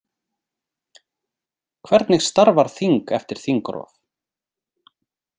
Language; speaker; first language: Icelandic; native; Icelandic